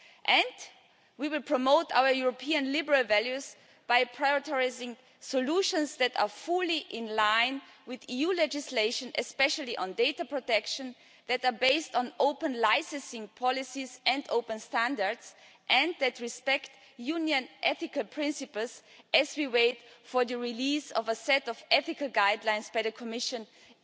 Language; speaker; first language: English; non-native, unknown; German